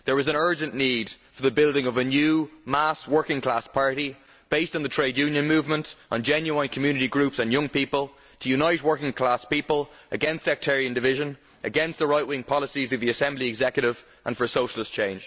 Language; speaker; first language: English; native; English